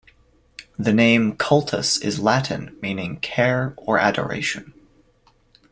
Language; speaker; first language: English; native; English